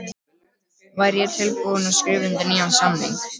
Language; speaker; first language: Icelandic; native; Icelandic